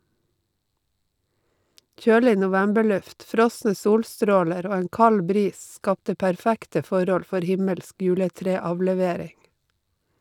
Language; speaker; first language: Norwegian; native; Norwegian